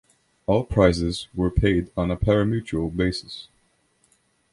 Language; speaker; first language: English; non-native, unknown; Estonian